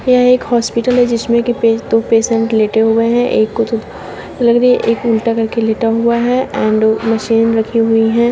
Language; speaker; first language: Hindi; native; Hindi